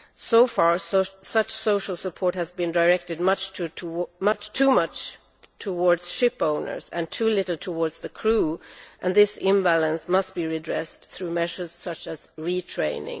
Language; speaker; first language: English; non-native, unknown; Swedish